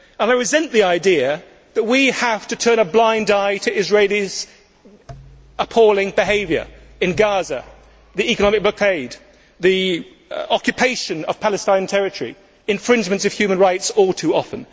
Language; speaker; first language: English; native; English